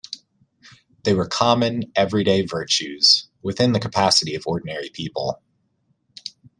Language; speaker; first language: English; native; English